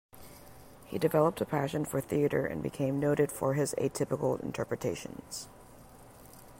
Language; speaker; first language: English; native; English